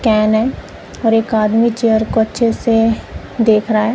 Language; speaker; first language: Hindi; non-native, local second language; Punjabi